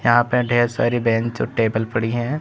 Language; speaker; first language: Hindi; native; Hindi